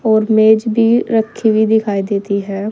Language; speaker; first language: Hindi; native; Hindi